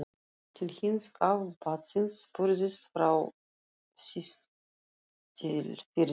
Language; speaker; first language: Icelandic; non-native, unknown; Russian